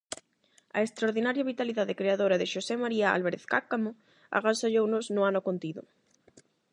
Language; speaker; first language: Galician; non-native, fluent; Spanish